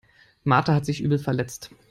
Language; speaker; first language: English; non-native, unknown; German